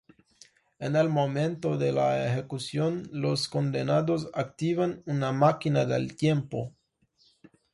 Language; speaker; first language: Spanish; non-native, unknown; Portuguese